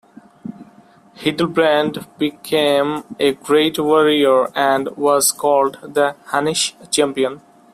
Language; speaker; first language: English; non-native, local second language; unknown